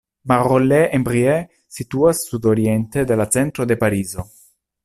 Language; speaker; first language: Esperanto; non-native, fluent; Italian